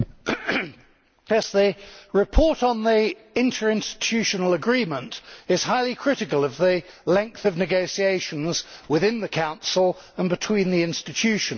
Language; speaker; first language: English; native; English